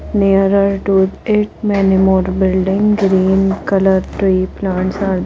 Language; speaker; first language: English; non-native, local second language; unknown